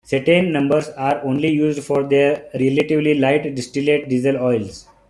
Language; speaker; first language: English; non-native, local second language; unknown